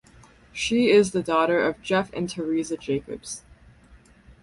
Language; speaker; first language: English; native; English